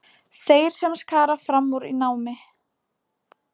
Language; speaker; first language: Icelandic; non-native, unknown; Polish